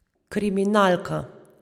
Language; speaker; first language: Slovenian; native; Slovenian